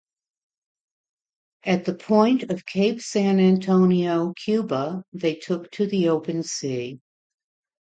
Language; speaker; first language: English; native; English